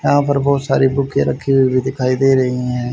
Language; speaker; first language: Hindi; native; Hindi